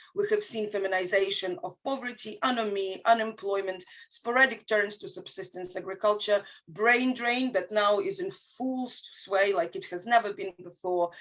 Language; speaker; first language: English; non-native, fluent; Ukrainian